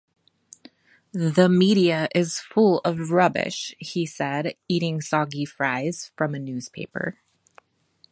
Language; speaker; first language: English; native; English